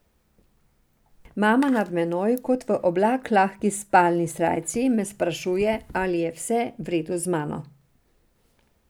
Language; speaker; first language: Slovenian; non-native, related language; Serbian